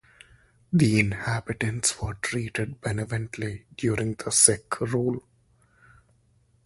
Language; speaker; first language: English; non-native, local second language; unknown